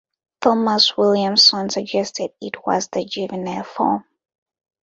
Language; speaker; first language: English; non-native, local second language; Ganda